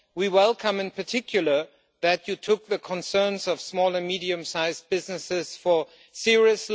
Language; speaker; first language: English; non-native, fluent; German